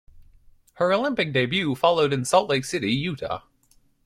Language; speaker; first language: English; native; English